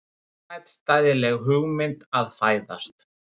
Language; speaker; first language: Icelandic; native; Icelandic